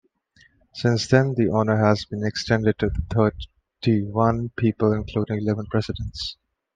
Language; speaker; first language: English; non-native, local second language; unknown